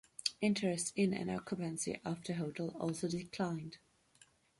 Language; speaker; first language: English; non-native, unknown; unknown